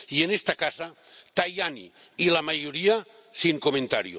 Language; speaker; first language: Spanish; non-native, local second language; Catalan